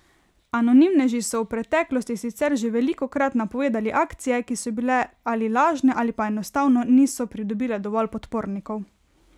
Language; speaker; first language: Slovenian; native; Slovenian